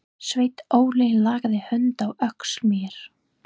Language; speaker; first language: Icelandic; non-native, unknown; English